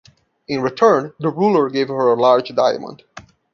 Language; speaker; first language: English; non-native, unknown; Portuguese